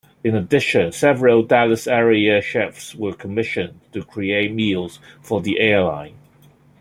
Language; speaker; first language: English; non-native, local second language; Cantonese